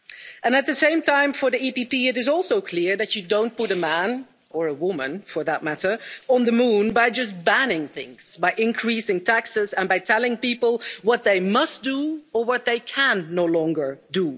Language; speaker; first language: English; non-native, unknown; Dutch